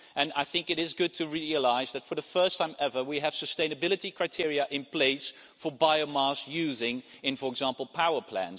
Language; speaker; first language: English; non-native, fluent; Dutch